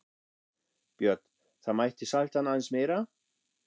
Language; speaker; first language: Icelandic; non-native, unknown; German